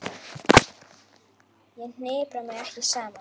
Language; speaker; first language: Icelandic; native; Icelandic